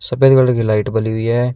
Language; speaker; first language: Hindi; native; Hindi